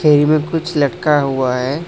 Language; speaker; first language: Hindi; non-native, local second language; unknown